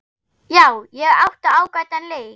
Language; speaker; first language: Icelandic; non-native, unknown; German